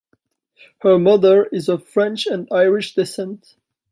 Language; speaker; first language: English; non-native, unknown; French